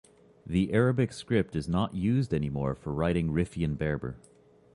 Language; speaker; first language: English; native; English